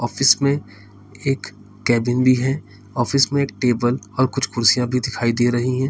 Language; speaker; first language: Hindi; native; Hindi